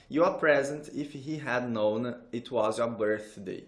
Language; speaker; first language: English; non-native, fluent; Portuguese